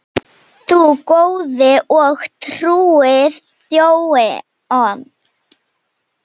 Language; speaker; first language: Icelandic; non-native, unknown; Slovenian